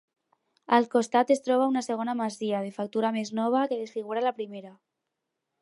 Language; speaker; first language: Catalan; non-native, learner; Spanish